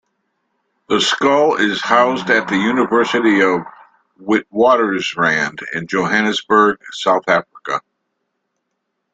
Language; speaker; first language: English; native; English